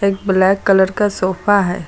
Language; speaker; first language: Hindi; native; Hindi